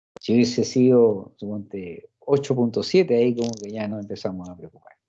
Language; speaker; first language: Spanish; non-native, fluent; English